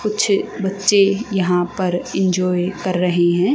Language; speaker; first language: Hindi; native; Hindi